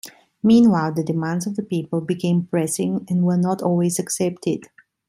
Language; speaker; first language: English; non-native, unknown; Italian